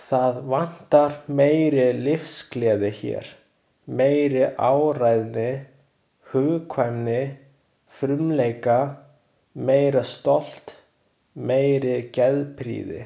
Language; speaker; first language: Icelandic; non-native, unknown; Chinese